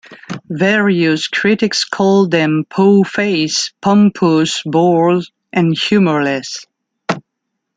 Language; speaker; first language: English; non-native, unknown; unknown